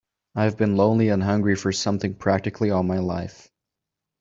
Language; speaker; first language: English; native; English